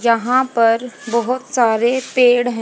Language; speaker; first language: Hindi; native; Hindi